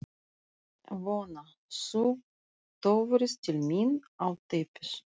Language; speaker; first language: Icelandic; non-native, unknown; Russian